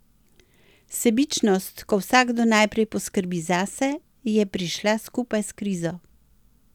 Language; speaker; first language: Slovenian; native; Slovenian